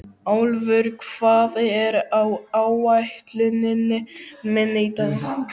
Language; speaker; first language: Icelandic; native; Icelandic